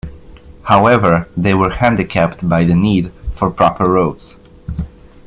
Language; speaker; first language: English; native; English